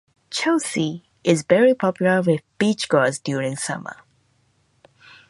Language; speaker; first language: English; non-native, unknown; Japanese